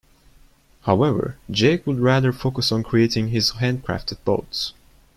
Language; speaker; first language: English; non-native, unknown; Turkish